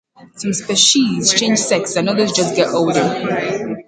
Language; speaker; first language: English; native; English